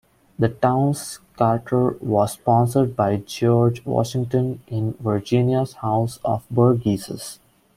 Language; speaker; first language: English; non-native, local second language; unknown